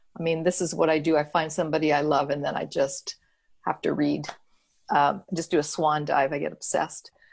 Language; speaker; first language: English; native; English